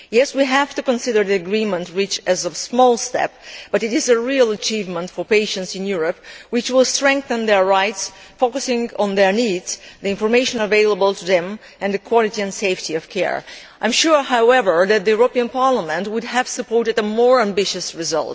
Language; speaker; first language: English; non-native, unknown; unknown